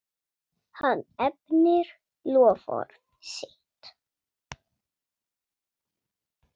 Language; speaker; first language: Icelandic; non-native, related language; Swedish